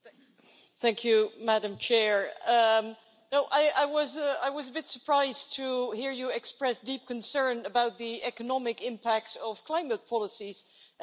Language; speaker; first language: English; non-native, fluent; Dutch